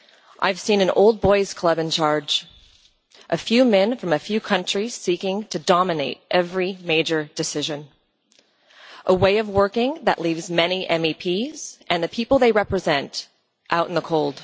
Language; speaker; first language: English; non-native, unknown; Dutch